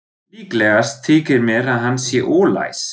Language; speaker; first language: Icelandic; non-native, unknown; German